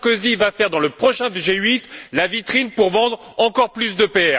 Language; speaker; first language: French; native; French